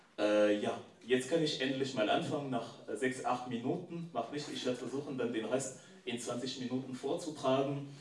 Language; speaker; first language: German; non-native, fluent; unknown